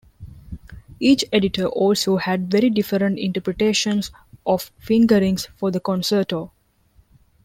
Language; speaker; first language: English; non-native, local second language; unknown